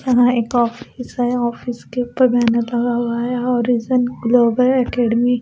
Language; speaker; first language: Hindi; non-native, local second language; Punjabi